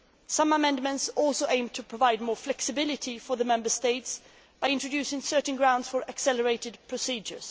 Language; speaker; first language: English; non-native, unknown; Swedish